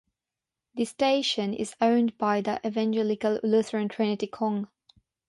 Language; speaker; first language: English; non-native, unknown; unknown